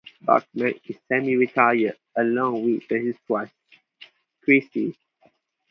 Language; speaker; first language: English; non-native, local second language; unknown